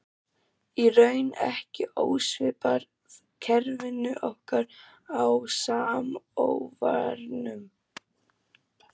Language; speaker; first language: Icelandic; non-native, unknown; German